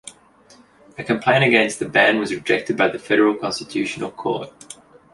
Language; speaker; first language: English; native; English